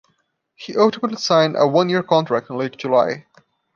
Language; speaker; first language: English; non-native, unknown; Portuguese